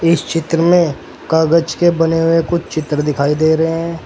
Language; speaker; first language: Hindi; native; Hindi